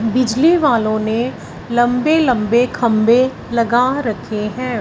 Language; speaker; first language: Hindi; non-native, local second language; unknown